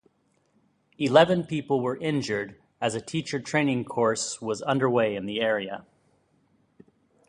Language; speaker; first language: English; native; English